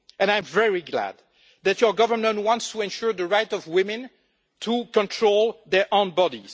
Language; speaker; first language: English; non-native, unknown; French